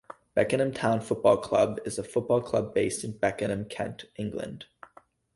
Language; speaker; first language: English; native; English